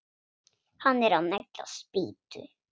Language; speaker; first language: Icelandic; non-native, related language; Swedish